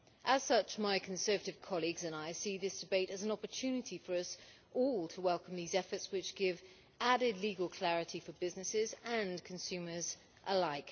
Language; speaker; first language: English; native; English